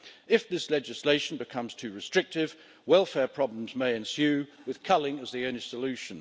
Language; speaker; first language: English; native; English